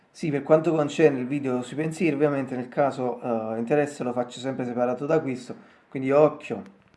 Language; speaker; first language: Italian; native; Italian